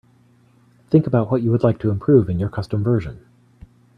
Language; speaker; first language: English; native; English